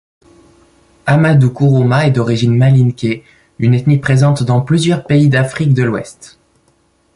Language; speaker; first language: French; native; French